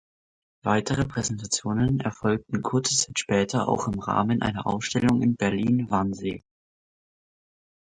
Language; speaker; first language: German; native; German